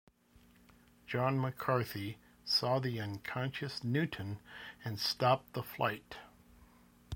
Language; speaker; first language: English; native; English